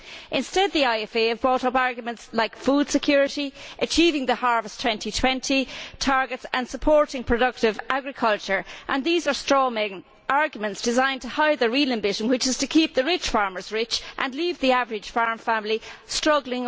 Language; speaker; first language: English; native; English